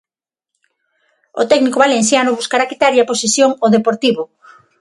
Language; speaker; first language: Galician; non-native, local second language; Spanish